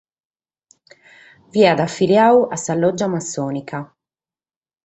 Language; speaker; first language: Sardinian; native; Sardinian